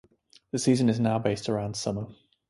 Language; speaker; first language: English; native; English